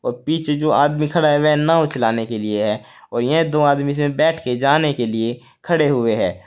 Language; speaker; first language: Hindi; native; Hindi